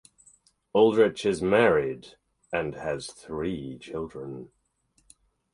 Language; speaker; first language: English; native; English